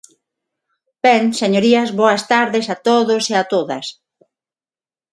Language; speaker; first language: Galician; non-native, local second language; Spanish